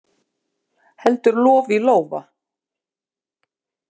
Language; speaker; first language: Icelandic; native; Icelandic